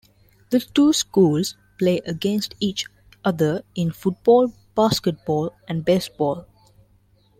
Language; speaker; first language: English; non-native, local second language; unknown